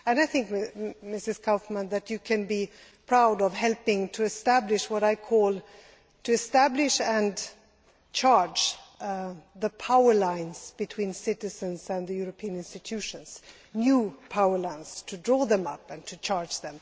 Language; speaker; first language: English; non-native, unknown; Swedish